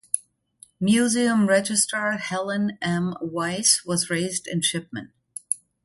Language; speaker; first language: English; non-native, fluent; German